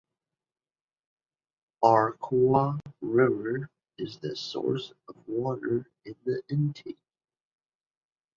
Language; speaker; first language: English; native; English